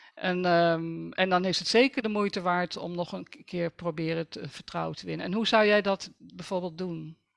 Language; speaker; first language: Dutch; native; Dutch